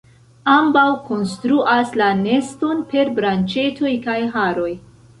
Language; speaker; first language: Esperanto; non-native, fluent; Central Kurdish